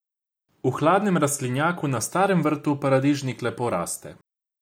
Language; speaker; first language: Slovenian; non-native, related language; Croatian